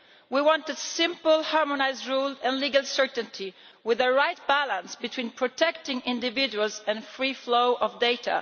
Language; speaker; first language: English; non-native, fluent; Italian